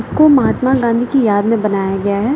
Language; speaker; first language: Hindi; native; Hindi